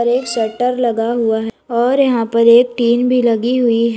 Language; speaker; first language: Hindi; native; Hindi